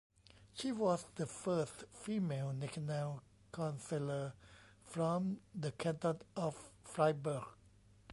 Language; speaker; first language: English; non-native, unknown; Thai